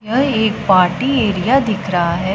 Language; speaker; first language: Hindi; non-native, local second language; Punjabi